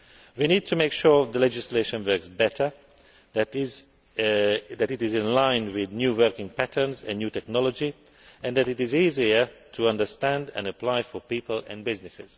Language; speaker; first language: English; non-native, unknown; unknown